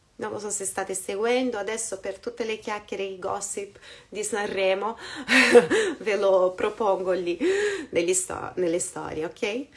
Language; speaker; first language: Italian; non-native, fluent; Portuguese